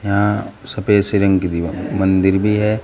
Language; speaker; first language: Hindi; native; Hindi